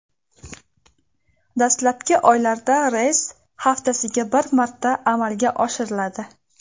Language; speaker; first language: Uzbek; native; Uzbek